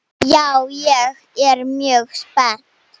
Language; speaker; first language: Icelandic; non-native, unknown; Slovenian